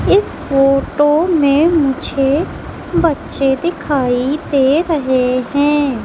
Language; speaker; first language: Hindi; native; Hindi